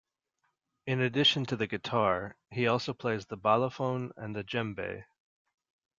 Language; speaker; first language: English; native; English